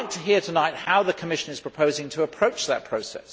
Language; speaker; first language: English; native; English